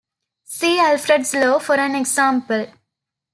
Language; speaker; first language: English; non-native, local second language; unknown